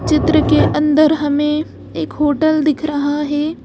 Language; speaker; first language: Hindi; native; Hindi